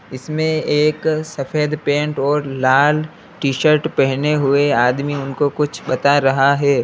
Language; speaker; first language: Hindi; native; Hindi